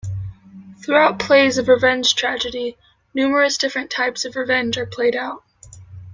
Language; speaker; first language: English; native; English